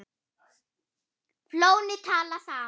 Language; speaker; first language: Icelandic; non-native, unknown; German